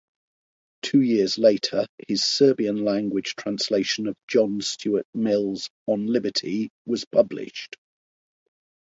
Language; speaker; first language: English; native; English